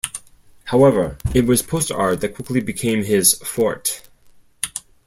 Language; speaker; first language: English; non-native, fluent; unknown